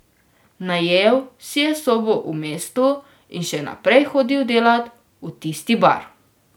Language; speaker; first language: Slovenian; native; Slovenian